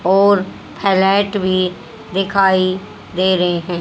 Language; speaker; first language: Hindi; native; Hindi